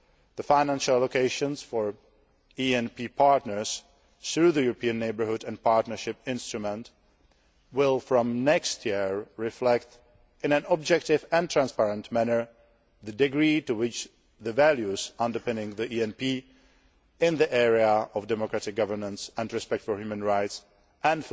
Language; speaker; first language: English; non-native, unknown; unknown